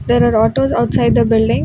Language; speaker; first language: English; non-native, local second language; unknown